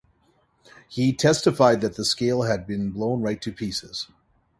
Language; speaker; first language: English; native; English